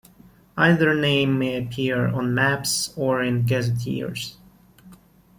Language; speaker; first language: English; non-native, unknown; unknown